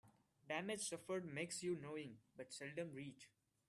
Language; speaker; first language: English; non-native, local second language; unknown